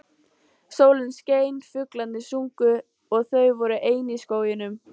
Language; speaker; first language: Icelandic; native; Icelandic